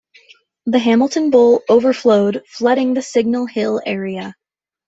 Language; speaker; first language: English; native; English